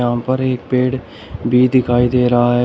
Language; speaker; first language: Hindi; native; Hindi